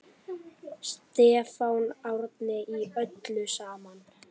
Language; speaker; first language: Icelandic; native; Icelandic